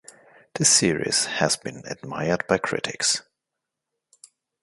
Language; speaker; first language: English; non-native, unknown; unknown